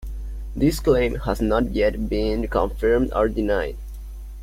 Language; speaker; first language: English; non-native, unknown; Spanish